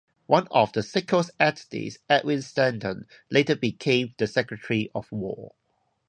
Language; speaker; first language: English; non-native, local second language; Cantonese